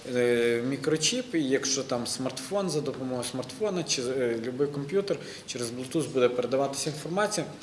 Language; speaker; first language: Ukrainian; non-native, local second language; Russian